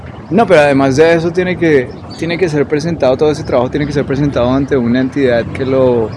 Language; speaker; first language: Spanish; native; Spanish